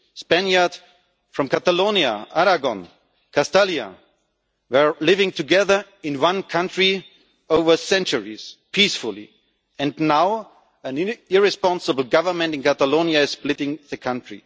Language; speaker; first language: English; non-native, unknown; German